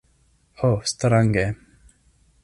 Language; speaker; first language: Esperanto; non-native, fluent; English